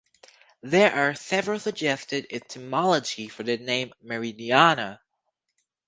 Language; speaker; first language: English; native; English